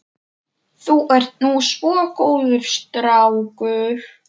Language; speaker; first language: Icelandic; non-native, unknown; Polish